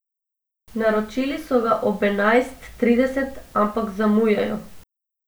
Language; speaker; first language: Slovenian; non-native, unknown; Macedonian